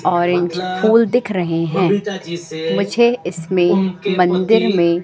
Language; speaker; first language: Hindi; native; Hindi